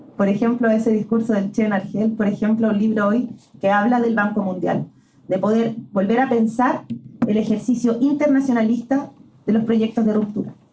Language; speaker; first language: Spanish; native; Spanish